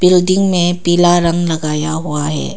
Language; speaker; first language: Hindi; non-native, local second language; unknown